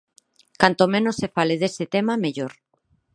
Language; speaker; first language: Galician; non-native, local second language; Spanish